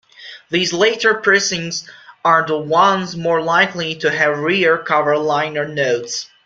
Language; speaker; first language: English; non-native, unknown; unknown